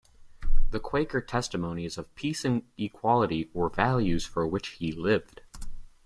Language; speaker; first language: English; native; English